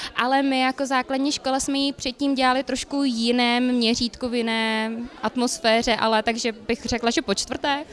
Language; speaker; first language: Czech; native; Czech